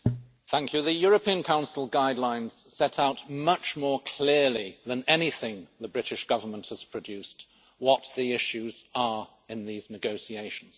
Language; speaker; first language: English; native; English